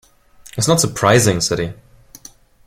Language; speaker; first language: English; non-native, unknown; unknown